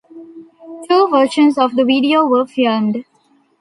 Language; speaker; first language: English; non-native, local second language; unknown